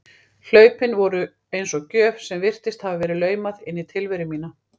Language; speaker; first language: Icelandic; native; Icelandic